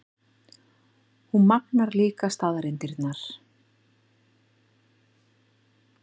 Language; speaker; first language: Icelandic; native; Icelandic